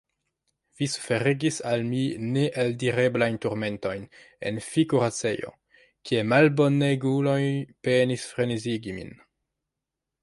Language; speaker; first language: Esperanto; non-native, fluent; French